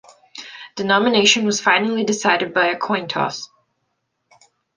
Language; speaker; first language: English; non-native, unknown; Portuguese